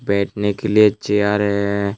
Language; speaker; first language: Hindi; non-native, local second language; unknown